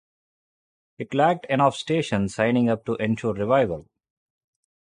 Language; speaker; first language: English; non-native, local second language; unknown